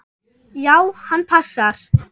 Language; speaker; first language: Icelandic; non-native, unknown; German